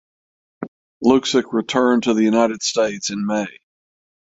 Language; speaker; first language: English; native; English